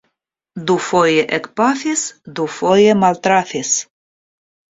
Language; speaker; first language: Esperanto; non-native, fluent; Russian